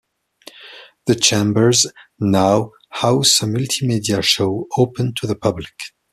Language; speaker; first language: English; non-native, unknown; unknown